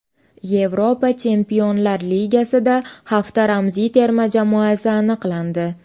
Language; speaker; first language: Uzbek; native; Uzbek